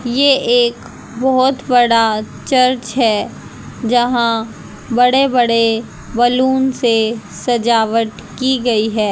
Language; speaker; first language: Hindi; native; Hindi